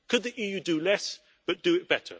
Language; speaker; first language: English; native; English